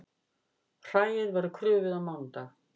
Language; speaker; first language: Icelandic; native; Icelandic